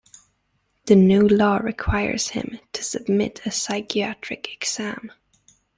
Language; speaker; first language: English; native; English